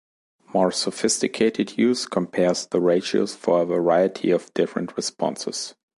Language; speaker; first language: English; non-native, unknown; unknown